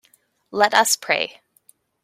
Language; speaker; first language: English; native; English